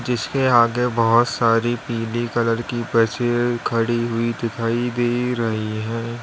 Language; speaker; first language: Hindi; native; Hindi